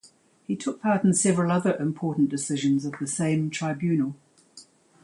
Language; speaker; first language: English; native; English